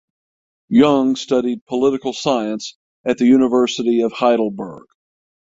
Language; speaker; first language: English; native; English